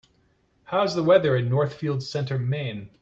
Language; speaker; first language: English; native; English